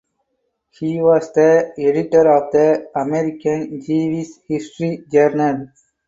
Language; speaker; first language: English; non-native, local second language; Tamil